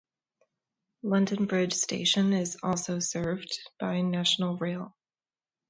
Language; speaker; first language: English; native; English